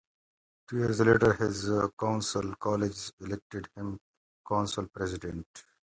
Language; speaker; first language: English; native; English